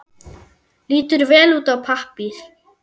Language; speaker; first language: Icelandic; non-native, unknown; German